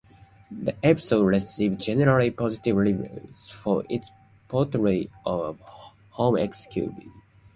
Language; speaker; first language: English; non-native, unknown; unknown